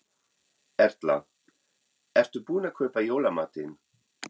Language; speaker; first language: Icelandic; non-native, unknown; German